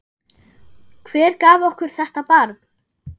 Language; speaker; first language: Icelandic; non-native, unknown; German